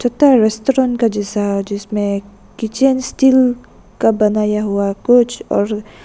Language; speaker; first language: Hindi; non-native, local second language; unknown